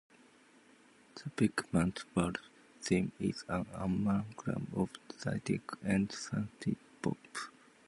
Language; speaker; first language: English; non-native, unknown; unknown